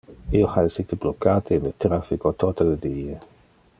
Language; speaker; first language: Interlingua; non-native, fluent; Dutch